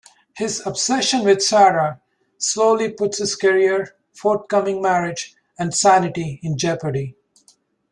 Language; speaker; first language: English; native; English